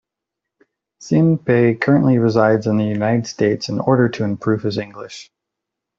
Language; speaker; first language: English; native; English